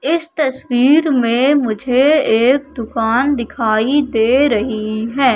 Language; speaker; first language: Hindi; native; Hindi